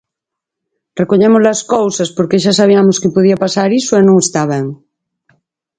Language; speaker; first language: Galician; native; Galician